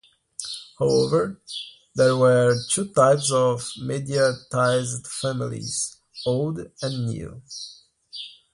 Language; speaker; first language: English; non-native, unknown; Portuguese